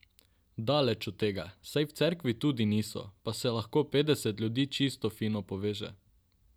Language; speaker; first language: Slovenian; non-native, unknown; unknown